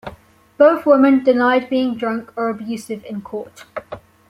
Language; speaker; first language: English; native; English